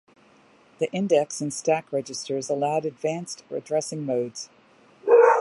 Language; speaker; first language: English; native; English